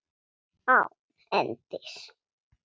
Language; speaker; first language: Icelandic; non-native, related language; Swedish